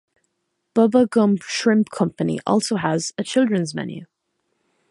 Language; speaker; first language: English; native; English